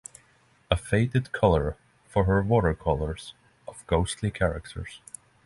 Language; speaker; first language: English; non-native, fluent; Norwegian